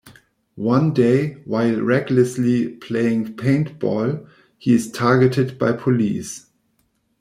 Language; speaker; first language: English; non-native, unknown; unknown